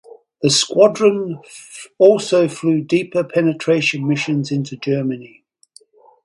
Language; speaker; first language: English; native; English